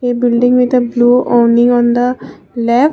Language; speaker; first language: English; non-native, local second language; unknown